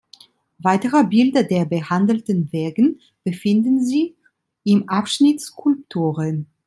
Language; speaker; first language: German; non-native, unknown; Italian